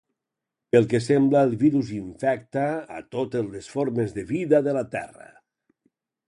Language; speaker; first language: Catalan; native; Catalan